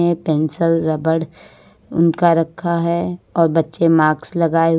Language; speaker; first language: Hindi; native; Hindi